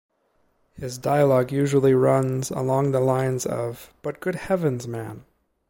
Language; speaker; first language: English; native; English